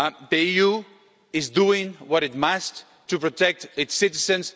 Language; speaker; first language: English; non-native, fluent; Spanish